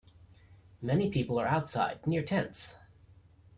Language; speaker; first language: English; native; English